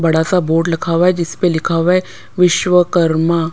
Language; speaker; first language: Hindi; non-native, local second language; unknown